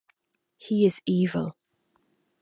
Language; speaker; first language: English; native; English